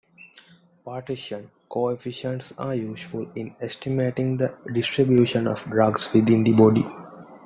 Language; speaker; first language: English; non-native, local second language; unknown